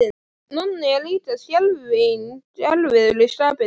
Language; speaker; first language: Icelandic; native; Icelandic